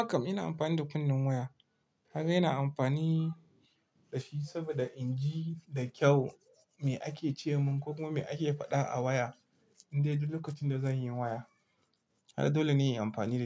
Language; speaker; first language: Hausa; non-native, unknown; Igbo